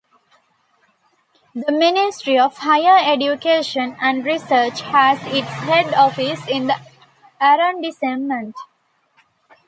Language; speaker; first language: English; non-native, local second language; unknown